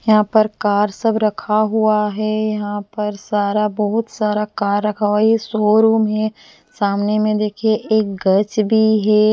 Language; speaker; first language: Hindi; non-native, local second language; Bhojpuri